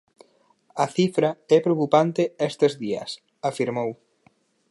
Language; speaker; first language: Galician; native; Galician